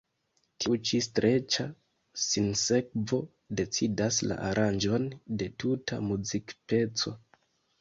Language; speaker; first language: Esperanto; non-native, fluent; Kinyarwanda